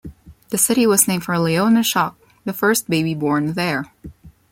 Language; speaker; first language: English; non-native, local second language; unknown